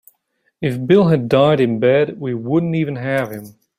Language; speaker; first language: English; native; English